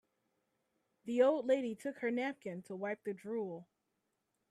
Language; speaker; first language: English; native; English